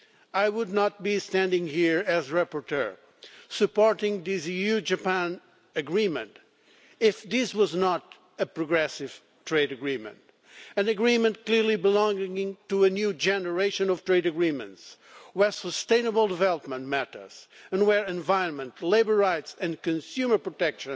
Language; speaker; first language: English; non-native, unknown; Portuguese